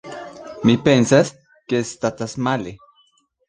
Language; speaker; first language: Esperanto; non-native, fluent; Spanish